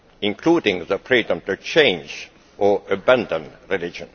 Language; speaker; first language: English; non-native, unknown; Estonian